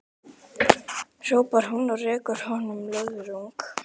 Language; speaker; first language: Icelandic; native; Icelandic